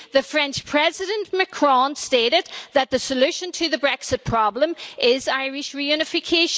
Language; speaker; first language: English; native; English